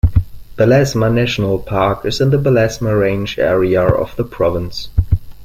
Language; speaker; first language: English; non-native, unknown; German